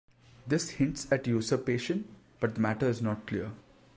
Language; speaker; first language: English; non-native, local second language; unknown